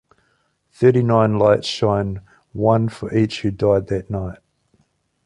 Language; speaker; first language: English; native; English